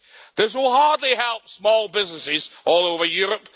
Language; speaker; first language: English; native; English